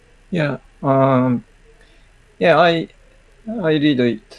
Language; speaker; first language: English; non-native, learner; Japanese